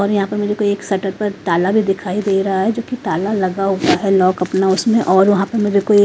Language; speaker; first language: Hindi; native; Hindi